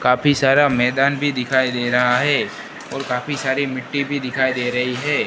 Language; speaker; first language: Hindi; non-native, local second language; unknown